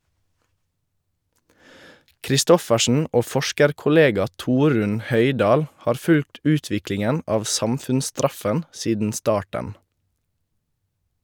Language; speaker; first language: Norwegian; native; Norwegian